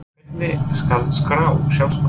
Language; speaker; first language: Icelandic; non-native, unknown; English